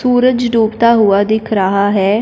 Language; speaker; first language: Hindi; non-native, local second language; Punjabi